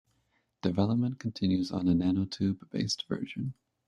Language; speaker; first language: English; native; English